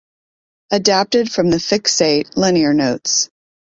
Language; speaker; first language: English; native; English